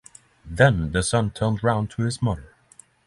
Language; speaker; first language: English; non-native, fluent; Norwegian